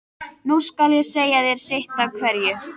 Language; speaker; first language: Icelandic; native; Icelandic